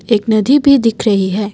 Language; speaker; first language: Hindi; non-native, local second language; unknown